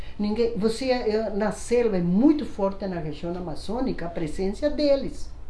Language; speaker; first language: Portuguese; non-native, fluent; Spanish